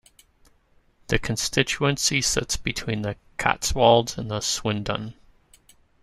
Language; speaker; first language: English; native; English